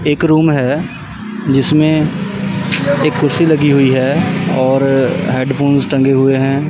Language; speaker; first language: Hindi; non-native, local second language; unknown